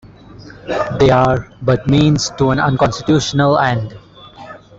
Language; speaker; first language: English; non-native, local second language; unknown